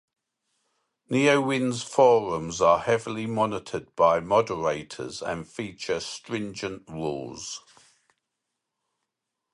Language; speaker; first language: English; native; English